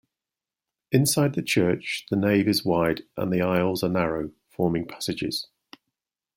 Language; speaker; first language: English; native; English